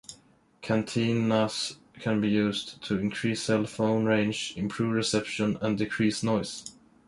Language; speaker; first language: English; non-native, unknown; Swedish